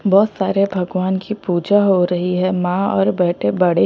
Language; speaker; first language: Hindi; non-native, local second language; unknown